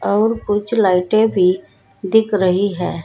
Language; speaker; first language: Hindi; native; Hindi